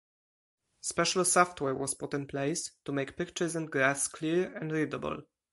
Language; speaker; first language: English; non-native, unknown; Polish